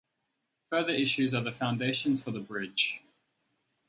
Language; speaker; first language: English; native; English